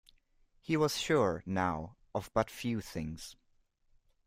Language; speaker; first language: English; non-native, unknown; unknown